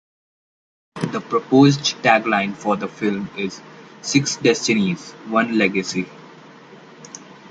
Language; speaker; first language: English; non-native, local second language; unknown